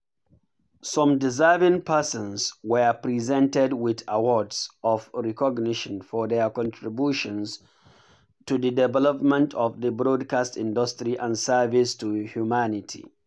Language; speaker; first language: English; non-native, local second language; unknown